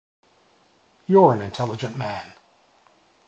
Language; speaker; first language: English; native; English